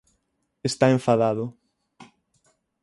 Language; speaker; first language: Galician; native; Galician